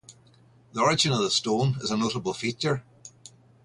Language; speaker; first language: English; native; English